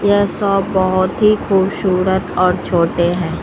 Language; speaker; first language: Hindi; native; Hindi